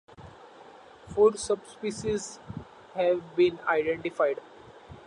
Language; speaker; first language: English; non-native, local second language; Marathi